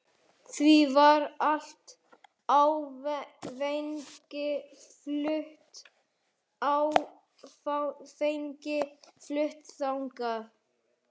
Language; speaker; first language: Icelandic; native; Icelandic